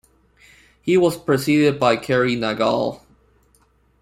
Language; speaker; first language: English; non-native, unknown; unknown